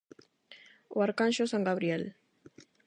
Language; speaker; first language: Galician; non-native, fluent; Spanish